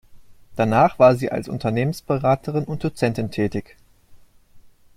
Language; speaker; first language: German; native; German